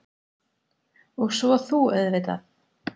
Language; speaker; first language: Icelandic; native; Icelandic